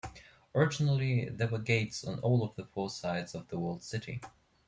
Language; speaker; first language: English; non-native, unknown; German